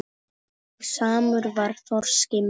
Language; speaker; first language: Icelandic; non-native, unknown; Polish